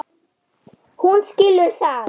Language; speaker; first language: Icelandic; non-native, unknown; German